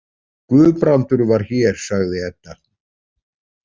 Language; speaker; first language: Icelandic; native; Icelandic